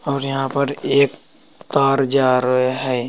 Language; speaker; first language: Hindi; native; Hindi